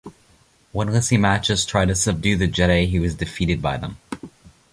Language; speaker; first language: English; native; English